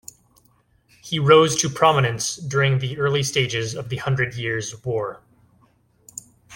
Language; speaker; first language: English; native; English